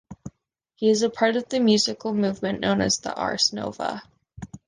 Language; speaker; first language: English; native; English